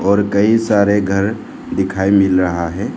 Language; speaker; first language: Hindi; non-native, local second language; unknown